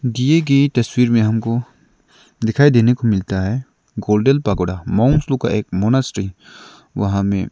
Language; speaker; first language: Hindi; non-native, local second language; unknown